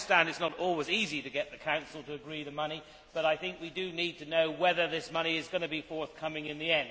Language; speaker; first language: English; native; English